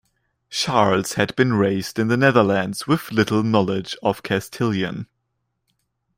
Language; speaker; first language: English; non-native, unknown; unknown